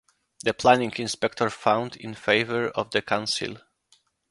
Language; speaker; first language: English; non-native, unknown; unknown